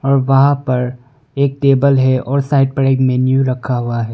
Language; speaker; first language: Hindi; non-native, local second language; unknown